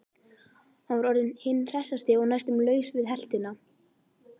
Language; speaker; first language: Icelandic; native; Icelandic